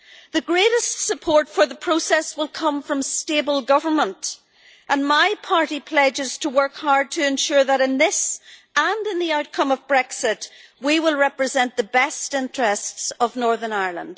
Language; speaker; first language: English; native; English